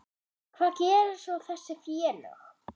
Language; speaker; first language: Icelandic; non-native, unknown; German